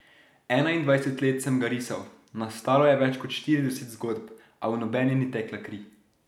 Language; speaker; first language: Slovenian; native; Slovenian